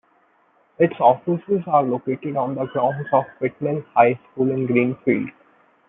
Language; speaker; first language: English; non-native, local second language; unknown